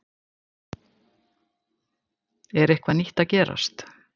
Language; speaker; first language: Icelandic; native; Icelandic